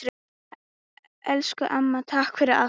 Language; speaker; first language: Icelandic; native; Icelandic